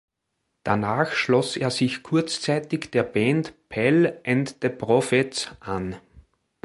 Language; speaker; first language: German; native; German